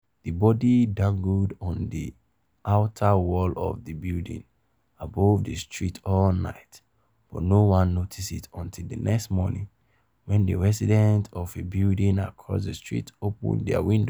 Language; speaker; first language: English; non-native, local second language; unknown